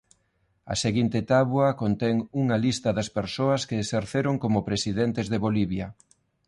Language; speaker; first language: Galician; non-native, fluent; Spanish